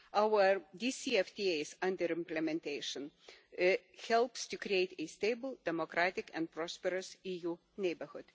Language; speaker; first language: English; non-native, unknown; Lithuanian